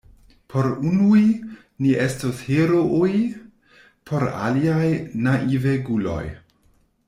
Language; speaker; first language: Esperanto; non-native, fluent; German